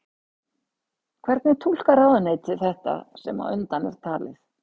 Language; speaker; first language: Icelandic; native; Icelandic